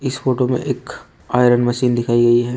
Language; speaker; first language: Hindi; native; Hindi